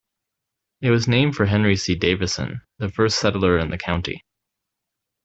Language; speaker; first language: English; native; English